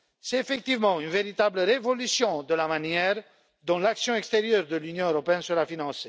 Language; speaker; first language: French; non-native, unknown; Romanian